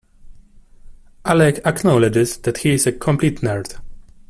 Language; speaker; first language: English; non-native, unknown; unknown